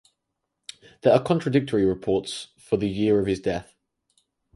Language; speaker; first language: English; native; English